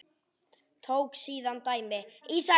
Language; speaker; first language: Icelandic; native; Icelandic